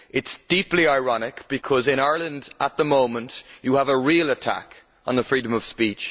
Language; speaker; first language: English; native; English